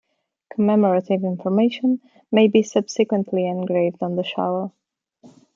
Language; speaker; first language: English; non-native, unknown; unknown